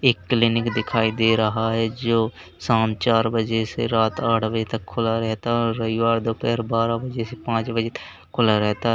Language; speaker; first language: Hindi; native; Hindi